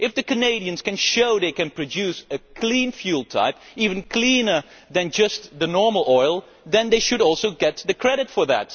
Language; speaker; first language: English; non-native, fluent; Dutch